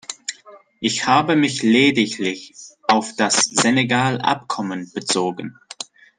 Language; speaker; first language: German; non-native, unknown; English